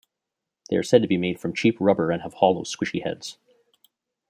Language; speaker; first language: English; native; English